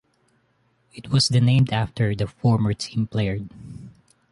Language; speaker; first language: English; non-native, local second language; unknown